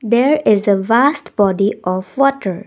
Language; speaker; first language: English; non-native, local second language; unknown